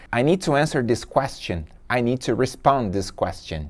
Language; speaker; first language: English; non-native, fluent; Portuguese